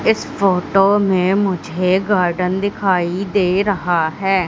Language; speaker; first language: Hindi; native; Hindi